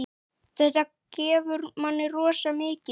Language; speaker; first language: Icelandic; native; Icelandic